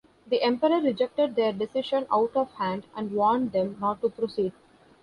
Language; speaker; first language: English; non-native, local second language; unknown